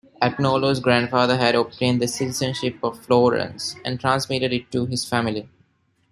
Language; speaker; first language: English; non-native, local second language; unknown